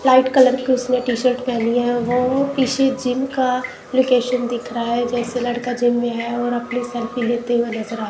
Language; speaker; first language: Hindi; non-native, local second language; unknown